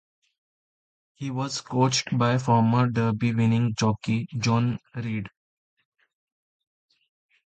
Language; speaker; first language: English; non-native, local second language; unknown